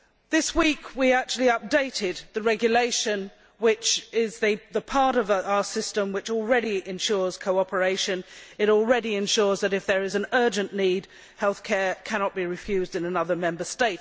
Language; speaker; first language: English; native; English